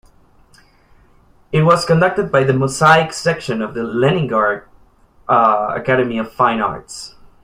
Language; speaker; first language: English; non-native, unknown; Spanish